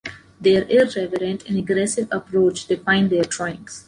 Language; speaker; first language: English; non-native, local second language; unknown